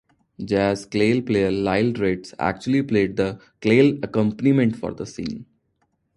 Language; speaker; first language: English; non-native, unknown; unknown